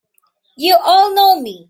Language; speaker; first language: English; non-native, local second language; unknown